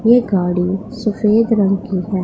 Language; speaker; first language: Hindi; non-native, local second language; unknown